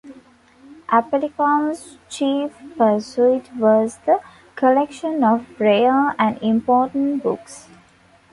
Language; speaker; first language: English; non-native, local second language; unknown